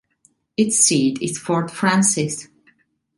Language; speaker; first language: English; non-native, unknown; Italian